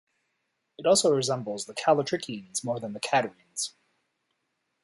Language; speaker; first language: English; native; English